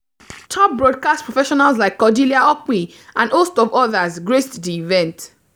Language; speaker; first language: English; non-native, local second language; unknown